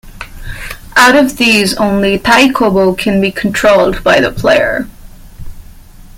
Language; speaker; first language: English; non-native, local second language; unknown